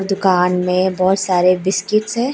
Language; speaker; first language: Hindi; non-native, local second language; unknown